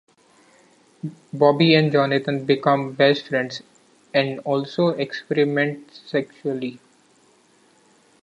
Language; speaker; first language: English; non-native, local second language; Marathi